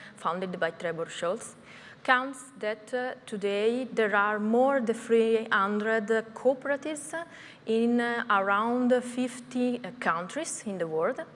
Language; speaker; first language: English; non-native, fluent; Italian